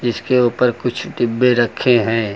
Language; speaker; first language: Hindi; native; Hindi